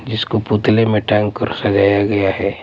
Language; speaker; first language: Hindi; non-native, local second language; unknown